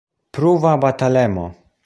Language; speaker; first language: Esperanto; non-native, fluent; Polish